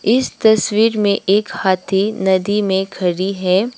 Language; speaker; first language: Hindi; non-native, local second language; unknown